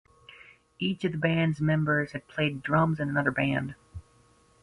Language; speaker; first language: English; native; English